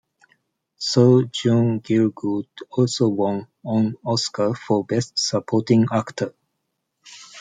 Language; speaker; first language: English; non-native, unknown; Japanese